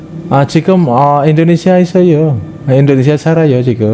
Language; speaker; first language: Korean; non-native, fluent; Indonesian